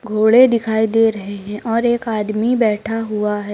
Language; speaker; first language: Hindi; native; Hindi